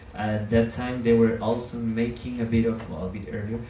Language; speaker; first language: English; non-native, fluent; Spanish